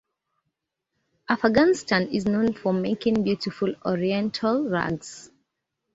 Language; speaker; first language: English; native; English